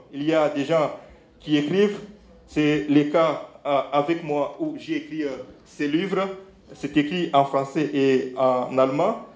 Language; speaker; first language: French; non-native, local second language; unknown